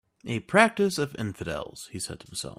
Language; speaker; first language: English; native; English